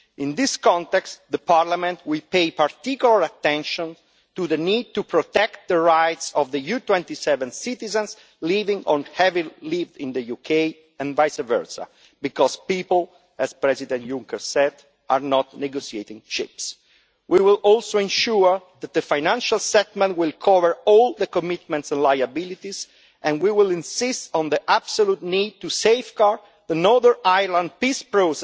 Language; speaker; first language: English; non-native, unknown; Italian